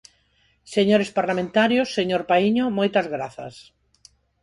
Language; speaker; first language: Galician; non-native, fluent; Spanish